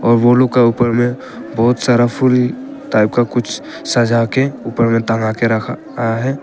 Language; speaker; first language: Hindi; non-native, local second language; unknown